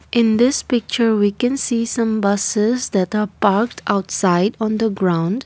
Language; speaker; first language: English; non-native, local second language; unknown